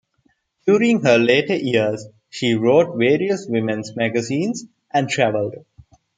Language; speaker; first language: English; non-native, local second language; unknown